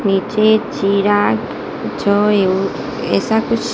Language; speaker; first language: Hindi; non-native, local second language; Gujarati